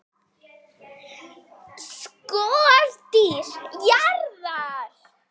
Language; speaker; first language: Icelandic; native; Icelandic